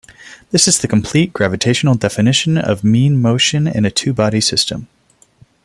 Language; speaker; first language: English; non-native, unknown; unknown